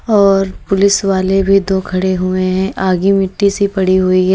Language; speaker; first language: Hindi; native; Hindi